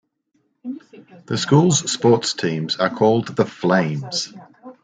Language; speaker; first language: English; native; English